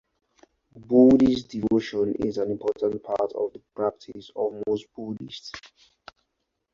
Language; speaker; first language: English; non-native, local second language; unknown